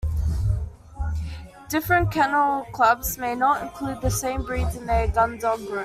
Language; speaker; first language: English; native; English